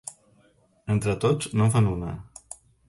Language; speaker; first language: Catalan; native; Catalan